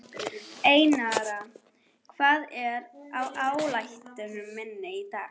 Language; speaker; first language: Icelandic; non-native, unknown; German